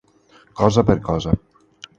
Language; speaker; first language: Catalan; non-native, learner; Spanish